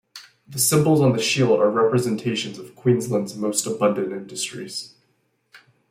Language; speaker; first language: English; native; English